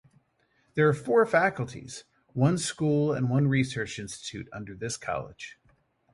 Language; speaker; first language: English; native; English